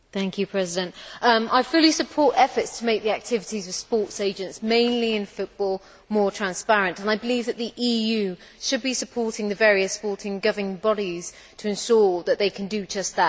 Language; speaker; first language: English; native; English